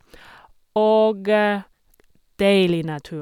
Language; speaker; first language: Norwegian; non-native, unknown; German